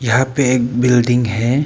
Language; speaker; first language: Hindi; non-native, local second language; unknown